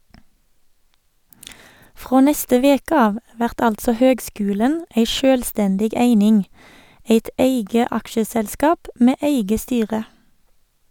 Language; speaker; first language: Norwegian; native; Norwegian